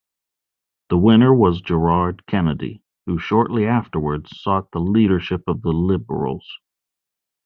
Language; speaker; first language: English; native; English